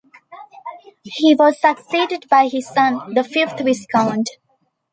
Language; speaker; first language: English; non-native, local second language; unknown